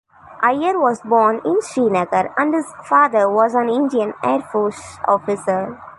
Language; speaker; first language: English; non-native, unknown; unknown